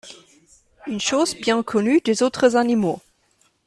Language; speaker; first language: French; non-native, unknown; German